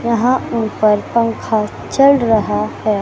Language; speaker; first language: Hindi; native; Hindi